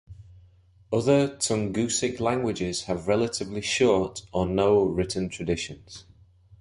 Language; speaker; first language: English; native; English